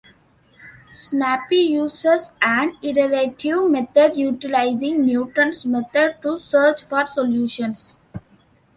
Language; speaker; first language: English; non-native, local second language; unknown